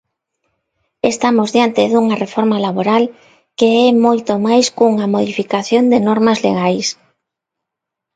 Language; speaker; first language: Galician; non-native, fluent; Spanish